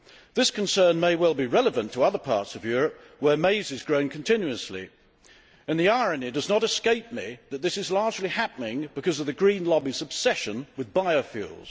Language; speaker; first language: English; native; English